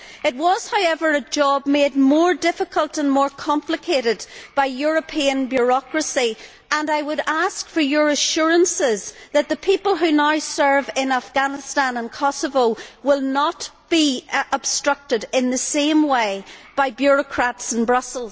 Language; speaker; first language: English; native; English